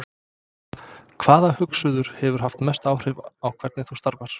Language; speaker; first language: Icelandic; non-native, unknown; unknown